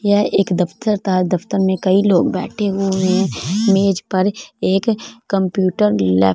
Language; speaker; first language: Hindi; non-native, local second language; Punjabi